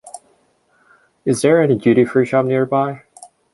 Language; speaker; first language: English; native; English